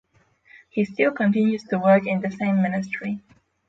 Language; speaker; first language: English; non-native, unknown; Polish